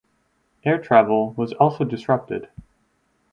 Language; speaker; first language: English; native; English